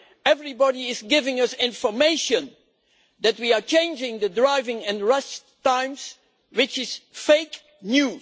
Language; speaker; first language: English; non-native, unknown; Dutch